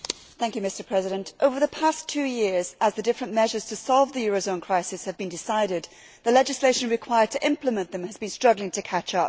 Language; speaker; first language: English; native; English